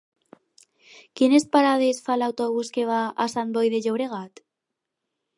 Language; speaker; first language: Catalan; non-native, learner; Spanish